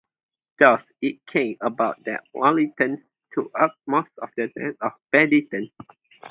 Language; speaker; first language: English; non-native, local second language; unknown